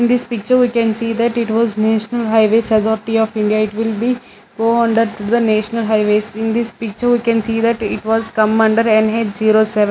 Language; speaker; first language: English; non-native, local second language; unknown